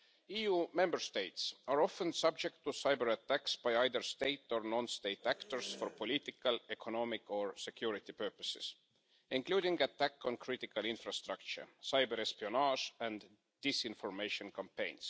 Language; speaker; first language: English; non-native, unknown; Estonian